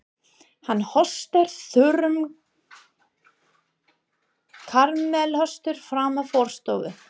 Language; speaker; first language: Icelandic; non-native, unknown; English